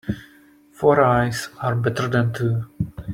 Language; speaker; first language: English; non-native, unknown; Czech